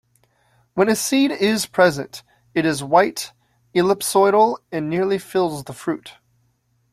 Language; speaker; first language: English; native; English